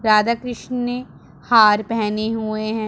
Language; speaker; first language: Hindi; non-native, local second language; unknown